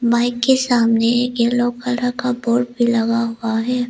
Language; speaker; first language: Hindi; non-native, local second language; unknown